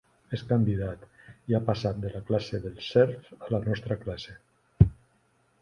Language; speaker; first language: Catalan; non-native, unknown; Spanish